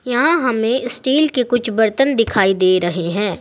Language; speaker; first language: Hindi; native; Hindi